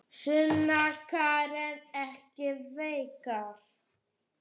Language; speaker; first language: Icelandic; non-native, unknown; Polish